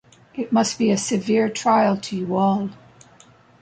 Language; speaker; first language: English; native; English